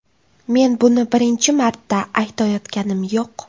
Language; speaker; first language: Uzbek; native; Uzbek